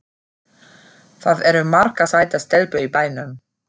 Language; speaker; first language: Icelandic; non-native, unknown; German